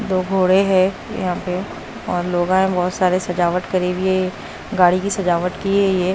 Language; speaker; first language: Hindi; non-native, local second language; Punjabi